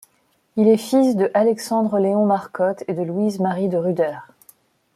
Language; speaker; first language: French; non-native, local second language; Malagasy